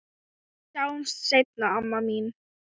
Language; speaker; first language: Icelandic; non-native, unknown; Thai